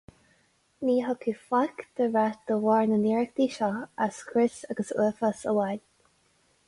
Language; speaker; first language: Irish; non-native, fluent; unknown